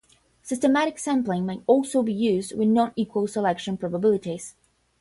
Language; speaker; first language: English; non-native, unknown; Portuguese